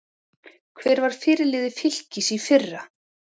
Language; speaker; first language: Icelandic; native; Icelandic